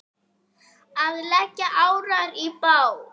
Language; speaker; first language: Icelandic; native; Icelandic